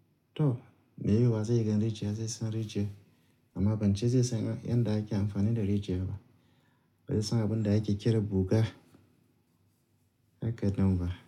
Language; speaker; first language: Hausa; native; Hausa